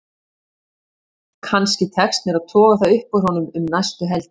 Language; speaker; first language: Icelandic; native; Icelandic